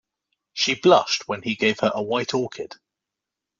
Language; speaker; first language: English; native; English